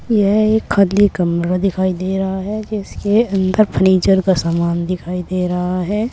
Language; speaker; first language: Hindi; native; Hindi